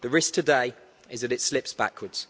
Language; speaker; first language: English; native; English